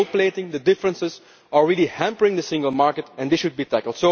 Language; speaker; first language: English; non-native, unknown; Dutch